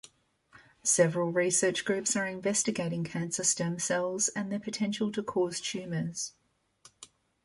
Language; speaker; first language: English; native; English